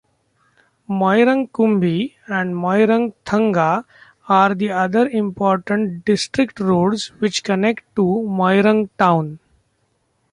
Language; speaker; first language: English; non-native, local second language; Marathi